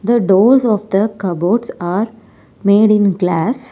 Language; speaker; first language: English; non-native, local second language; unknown